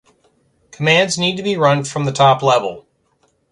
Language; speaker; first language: English; native; English